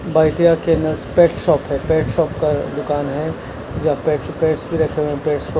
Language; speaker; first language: Hindi; non-native, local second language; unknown